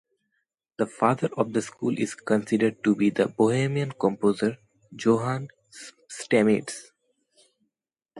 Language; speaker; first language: English; native; English